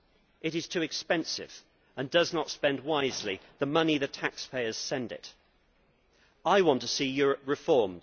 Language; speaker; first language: English; native; English